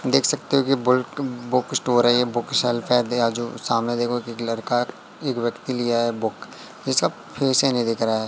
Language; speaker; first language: Hindi; native; Hindi